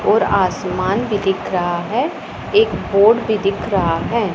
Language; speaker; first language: Hindi; non-native, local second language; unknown